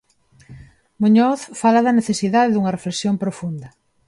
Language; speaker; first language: Galician; non-native, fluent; Spanish